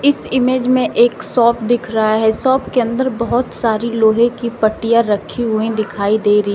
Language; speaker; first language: Hindi; native; Hindi